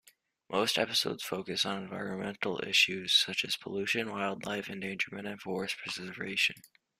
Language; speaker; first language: English; native; English